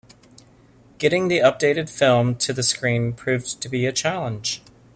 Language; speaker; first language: English; native; English